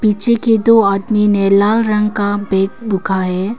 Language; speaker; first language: Hindi; early bilingual, other home language; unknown